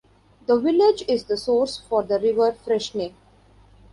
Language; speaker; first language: English; non-native, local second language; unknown